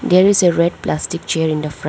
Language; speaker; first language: English; non-native, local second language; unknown